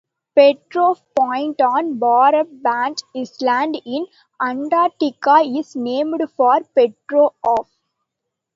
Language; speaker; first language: English; non-native, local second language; Tamil